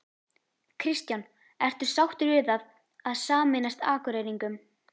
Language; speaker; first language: Icelandic; native; Icelandic